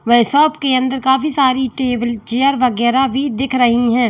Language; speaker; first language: Hindi; native; Hindi